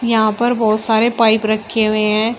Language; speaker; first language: Hindi; native; Hindi